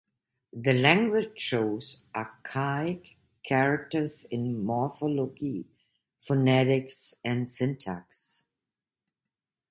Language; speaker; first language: English; non-native, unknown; German